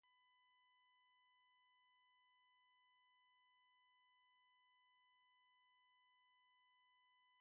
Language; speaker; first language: English; native; English